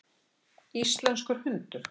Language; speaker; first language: Icelandic; native; Icelandic